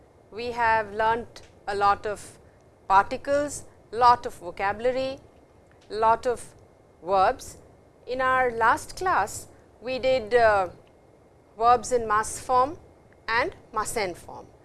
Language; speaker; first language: English; non-native, local second language; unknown